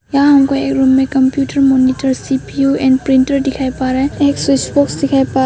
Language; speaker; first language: Hindi; non-native, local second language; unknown